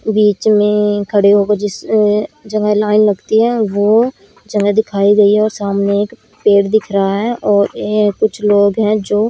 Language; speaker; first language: Hindi; native; Hindi